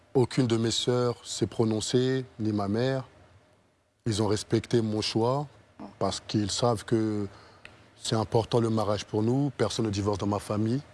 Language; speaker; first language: French; early bilingual, other home language; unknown